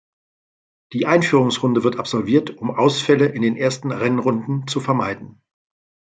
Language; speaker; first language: German; native; German